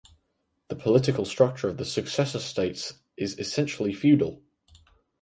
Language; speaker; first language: English; native; English